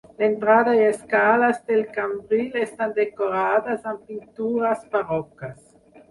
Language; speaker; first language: Catalan; non-native, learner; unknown